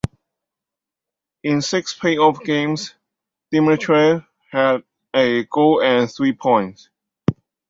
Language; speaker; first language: English; non-native, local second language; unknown